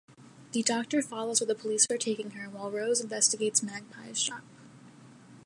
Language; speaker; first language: English; native; English